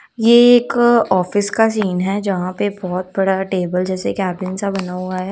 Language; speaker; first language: Hindi; non-native, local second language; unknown